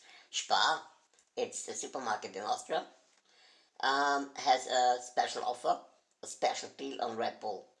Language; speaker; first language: English; non-native, fluent; German